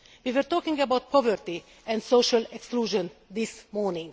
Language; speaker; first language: English; non-native, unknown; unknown